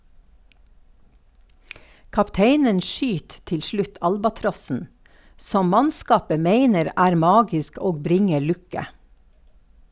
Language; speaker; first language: Norwegian; native; Norwegian